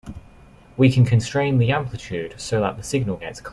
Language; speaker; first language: English; native; English